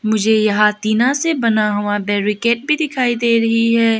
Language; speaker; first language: Hindi; non-native, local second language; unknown